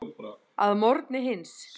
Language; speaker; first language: Icelandic; native; Icelandic